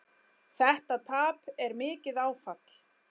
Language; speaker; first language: Icelandic; native; Icelandic